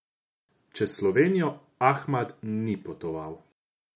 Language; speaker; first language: Slovenian; non-native, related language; Croatian